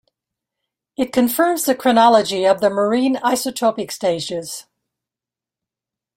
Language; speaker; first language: English; native; English